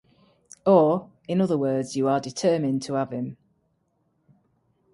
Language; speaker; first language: English; native; English